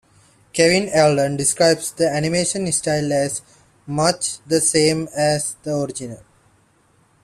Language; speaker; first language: English; non-native, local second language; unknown